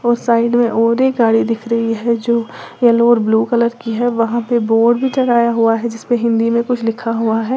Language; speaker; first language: Hindi; native; Hindi